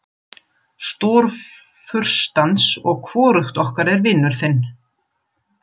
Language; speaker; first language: Icelandic; non-native, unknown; German